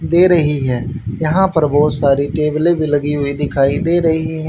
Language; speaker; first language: Hindi; native; Hindi